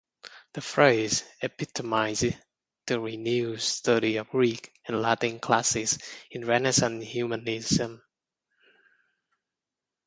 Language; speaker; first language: English; non-native, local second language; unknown